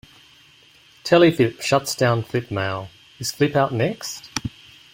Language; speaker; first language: English; native; English